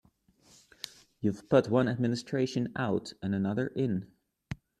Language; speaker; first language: English; native; English